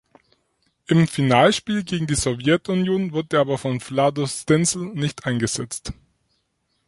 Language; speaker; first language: German; native; German